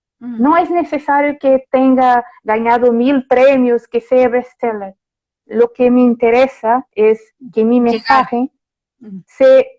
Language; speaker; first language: Spanish; non-native, related language; Portuguese